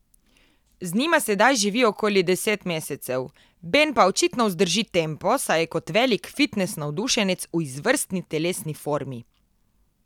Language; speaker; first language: Slovenian; native; Slovenian